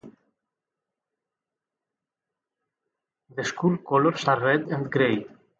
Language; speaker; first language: English; non-native, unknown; Greek